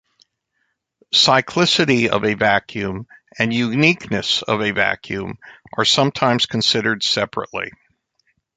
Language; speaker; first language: English; native; English